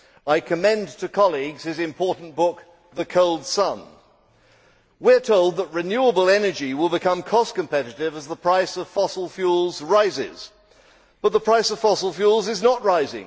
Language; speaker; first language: English; native; English